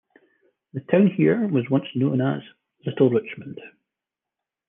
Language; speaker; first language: English; native; English